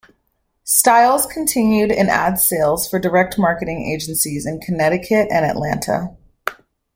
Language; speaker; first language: English; native; English